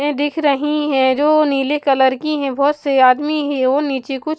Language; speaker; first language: Hindi; non-native, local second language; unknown